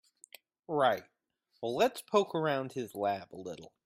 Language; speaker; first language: English; native; English